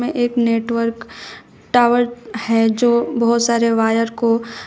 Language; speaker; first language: Hindi; native; Hindi